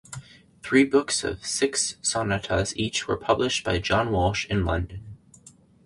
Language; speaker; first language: English; native; English